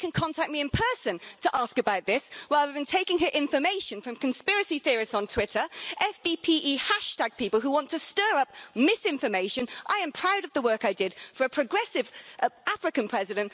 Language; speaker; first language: English; native; English